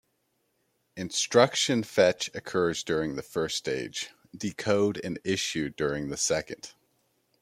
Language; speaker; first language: English; native; English